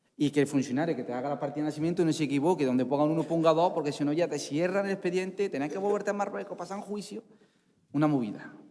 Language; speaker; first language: Spanish; non-native, fluent; Arabic